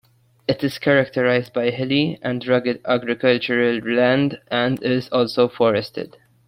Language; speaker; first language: English; non-native, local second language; Maltese